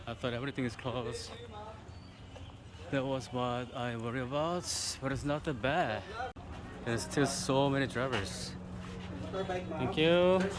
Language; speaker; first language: English; non-native, fluent; Korean